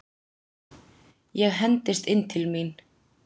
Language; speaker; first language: Icelandic; native; Icelandic